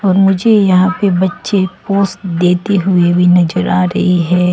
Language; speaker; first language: Hindi; non-native, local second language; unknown